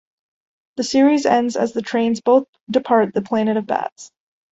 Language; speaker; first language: English; native; English